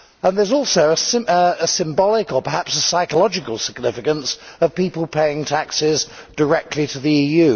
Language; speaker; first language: English; native; English